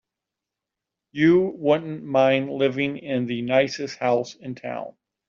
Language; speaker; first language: English; native; English